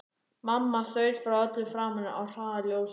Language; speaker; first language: Icelandic; native; Icelandic